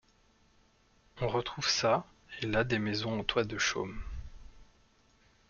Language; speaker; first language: French; native; French